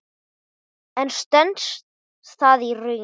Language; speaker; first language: Icelandic; non-native, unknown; Portuguese